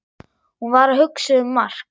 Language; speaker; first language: Icelandic; non-native, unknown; German